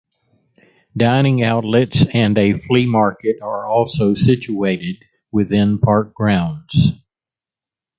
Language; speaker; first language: English; native; English